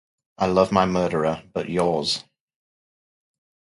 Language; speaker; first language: English; native; English